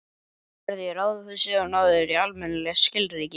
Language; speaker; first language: Icelandic; native; Icelandic